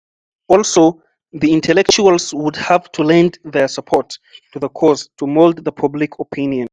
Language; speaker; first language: English; non-native, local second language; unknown